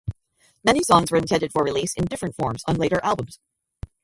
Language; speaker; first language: English; native; English